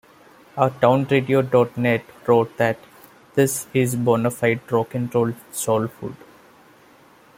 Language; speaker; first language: English; non-native, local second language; Malayalam